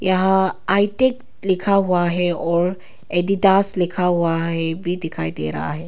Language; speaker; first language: Hindi; non-native, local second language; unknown